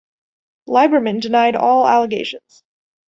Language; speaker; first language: English; native; English